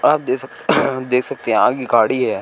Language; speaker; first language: Hindi; native; Hindi